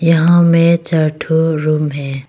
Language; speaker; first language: Hindi; early bilingual, other home language; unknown